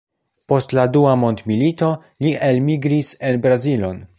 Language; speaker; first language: Esperanto; non-native, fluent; Polish